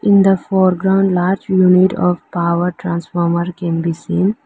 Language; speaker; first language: English; non-native, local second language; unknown